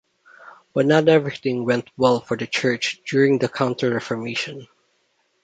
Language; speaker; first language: English; non-native, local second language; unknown